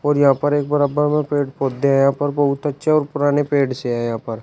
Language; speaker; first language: Hindi; native; Hindi